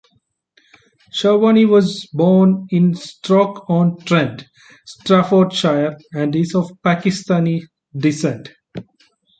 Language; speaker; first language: English; non-native, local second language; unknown